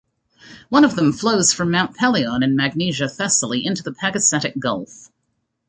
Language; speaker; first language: English; native; English